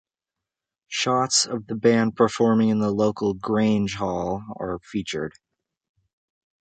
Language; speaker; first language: English; native; English